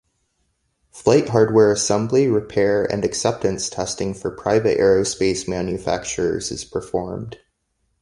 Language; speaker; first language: English; native; English